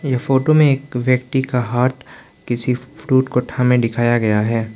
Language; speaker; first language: Hindi; non-native, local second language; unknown